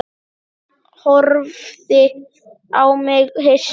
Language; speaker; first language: Icelandic; native; Icelandic